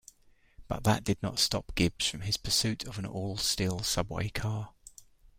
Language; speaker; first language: English; native; English